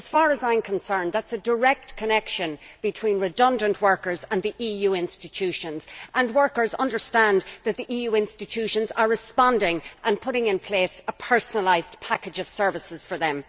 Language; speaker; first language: English; native; English